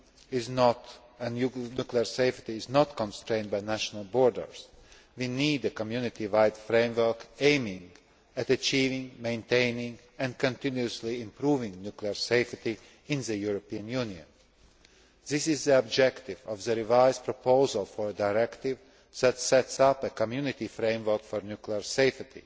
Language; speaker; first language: English; non-native, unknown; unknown